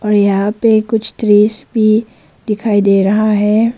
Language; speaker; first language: Hindi; early bilingual, other home language; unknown